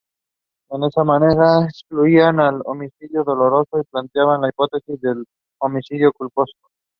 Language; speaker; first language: English; non-native, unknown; Spanish